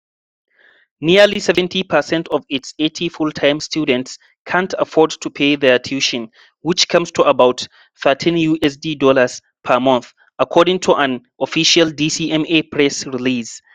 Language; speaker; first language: English; non-native, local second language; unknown